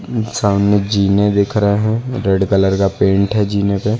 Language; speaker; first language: Hindi; native; Hindi